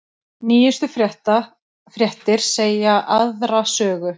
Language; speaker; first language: Icelandic; native; Icelandic